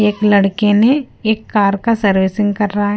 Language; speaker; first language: Hindi; non-native, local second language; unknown